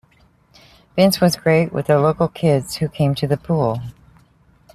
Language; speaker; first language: English; native; English